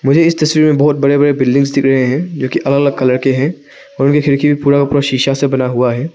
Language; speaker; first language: Hindi; non-native, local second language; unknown